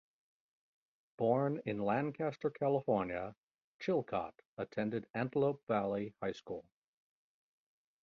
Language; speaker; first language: English; native; English